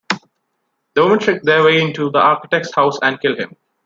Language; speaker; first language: English; non-native, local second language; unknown